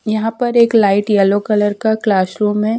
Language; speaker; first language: Hindi; native; Hindi